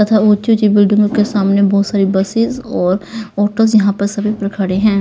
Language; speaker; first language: Hindi; native; Hindi